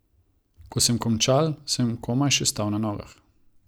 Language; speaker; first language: Slovenian; non-native, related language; Croatian